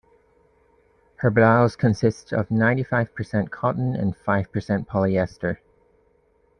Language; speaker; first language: English; native; English